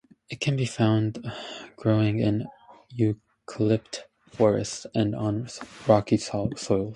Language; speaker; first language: English; native; English